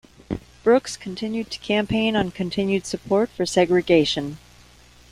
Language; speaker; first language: English; native; English